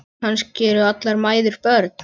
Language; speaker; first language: Icelandic; native; Icelandic